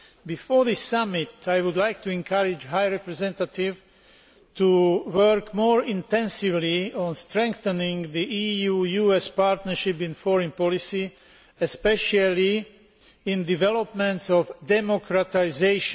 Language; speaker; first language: English; non-native, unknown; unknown